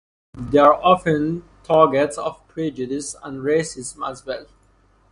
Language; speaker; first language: English; non-native, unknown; Persian